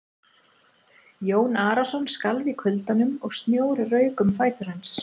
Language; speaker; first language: Icelandic; native; Icelandic